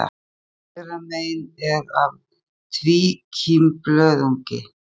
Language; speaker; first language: Icelandic; native; Icelandic